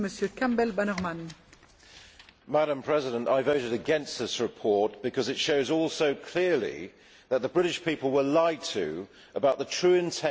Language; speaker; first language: English; native; English